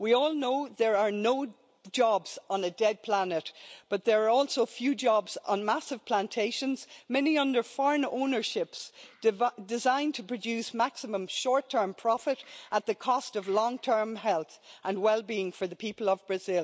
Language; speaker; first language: English; native; English